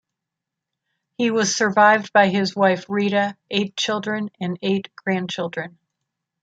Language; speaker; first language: English; native; English